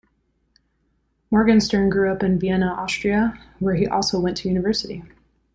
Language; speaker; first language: English; native; English